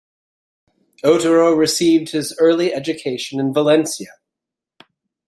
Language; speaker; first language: English; native; English